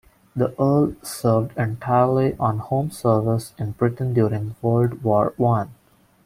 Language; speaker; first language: English; non-native, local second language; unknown